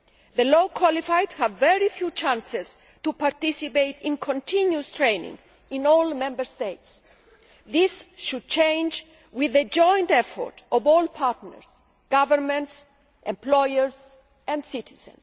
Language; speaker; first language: English; non-native, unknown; Greek